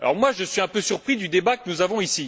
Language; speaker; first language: French; native; French